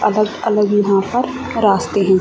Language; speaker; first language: Hindi; native; Hindi